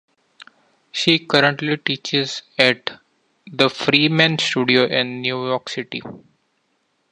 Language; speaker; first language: English; non-native, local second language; Marathi